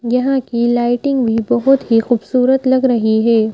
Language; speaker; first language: Hindi; native; Hindi